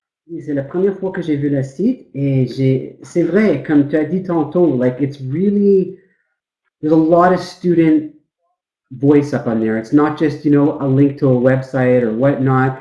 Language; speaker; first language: French; non-native, fluent; English